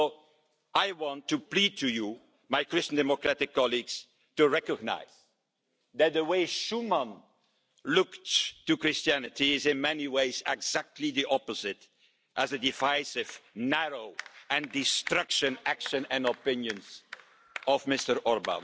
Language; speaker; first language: English; non-native, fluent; Dutch